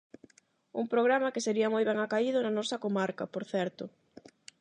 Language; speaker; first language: Galician; non-native, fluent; Spanish